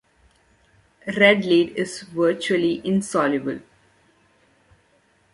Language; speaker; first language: English; non-native, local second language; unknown